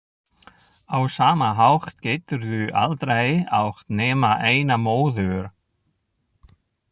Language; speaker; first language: Icelandic; non-native, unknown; German